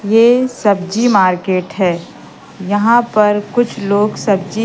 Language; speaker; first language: Hindi; native; Hindi